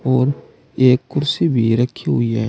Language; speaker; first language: Hindi; native; Hindi